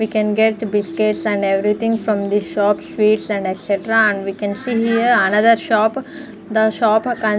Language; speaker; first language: English; non-native, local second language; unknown